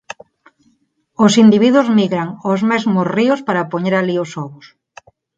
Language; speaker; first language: Galician; non-native, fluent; Spanish